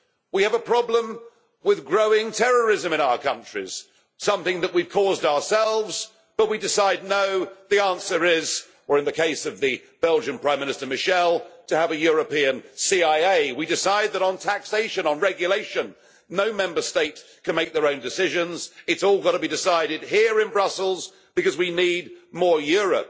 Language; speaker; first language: English; native; English